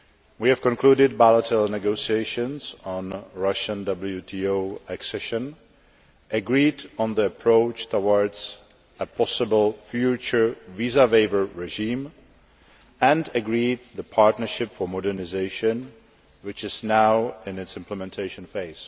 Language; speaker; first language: English; non-native, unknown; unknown